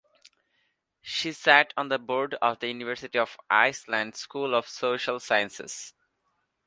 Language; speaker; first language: English; non-native, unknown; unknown